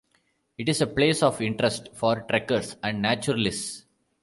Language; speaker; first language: English; non-native, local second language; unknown